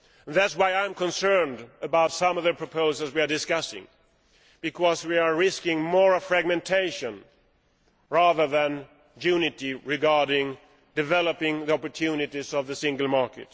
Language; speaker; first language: English; non-native, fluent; Swedish